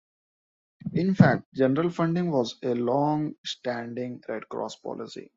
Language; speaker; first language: English; non-native, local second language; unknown